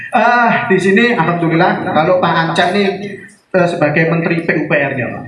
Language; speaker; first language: Indonesian; native; Indonesian